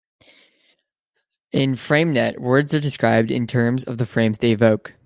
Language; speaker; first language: English; native; English